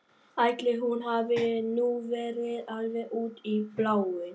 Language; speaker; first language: Icelandic; non-native, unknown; Vietnamese